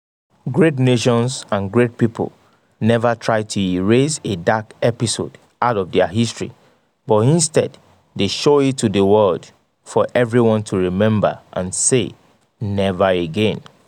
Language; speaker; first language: English; non-native, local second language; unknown